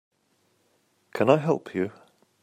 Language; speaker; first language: English; native; English